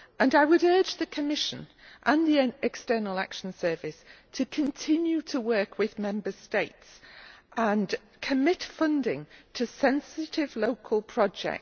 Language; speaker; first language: English; native; English